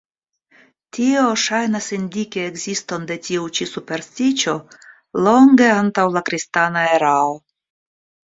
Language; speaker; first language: Esperanto; non-native, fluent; Russian